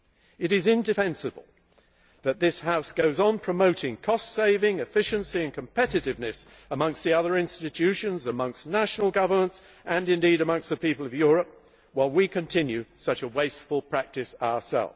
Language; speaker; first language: English; native; English